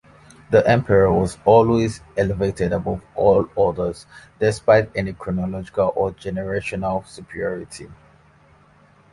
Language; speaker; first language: English; native; English